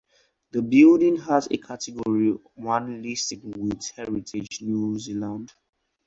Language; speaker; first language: English; non-native, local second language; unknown